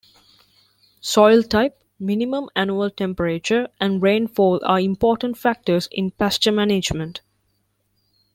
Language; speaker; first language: English; non-native, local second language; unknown